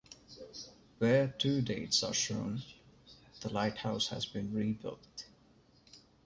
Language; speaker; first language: English; non-native, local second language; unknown